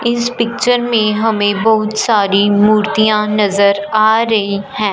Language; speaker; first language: Hindi; non-native, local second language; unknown